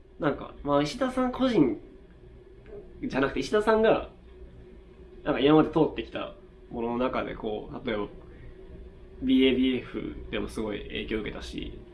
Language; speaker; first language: Japanese; native; Japanese